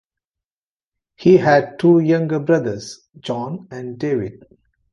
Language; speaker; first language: English; non-native, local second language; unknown